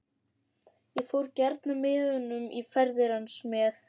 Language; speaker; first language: Icelandic; native; Icelandic